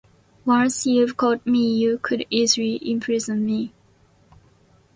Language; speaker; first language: English; non-native, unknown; Japanese